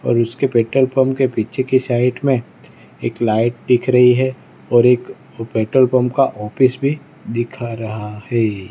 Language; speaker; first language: Hindi; non-native, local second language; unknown